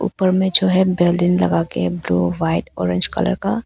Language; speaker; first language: Hindi; early bilingual, other home language; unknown